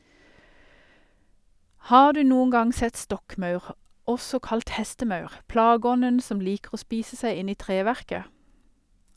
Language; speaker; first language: Norwegian; native; Norwegian